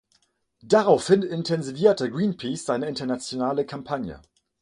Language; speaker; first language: German; non-native, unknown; French